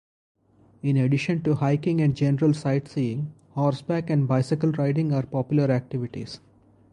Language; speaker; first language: English; non-native, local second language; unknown